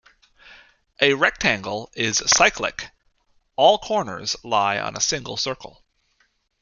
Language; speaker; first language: English; native; English